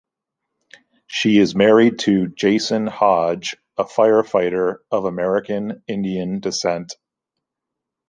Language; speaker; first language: English; native; English